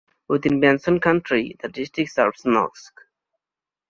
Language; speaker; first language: English; non-native, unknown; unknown